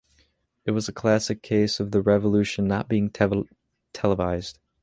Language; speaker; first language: English; native; English